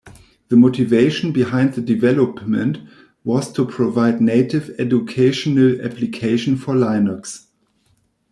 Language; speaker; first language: English; non-native, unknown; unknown